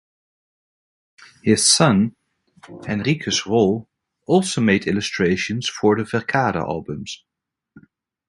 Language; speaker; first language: English; non-native, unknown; Dutch